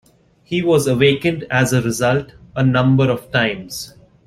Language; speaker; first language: English; non-native, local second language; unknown